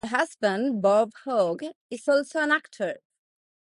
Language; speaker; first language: English; non-native, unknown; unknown